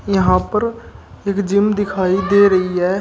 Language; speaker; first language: Hindi; native; Hindi